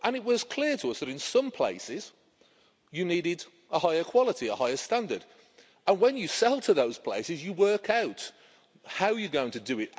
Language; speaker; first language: English; native; English